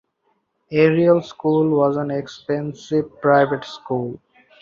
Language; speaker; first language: English; non-native, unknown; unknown